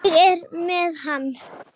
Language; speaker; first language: Icelandic; native; Icelandic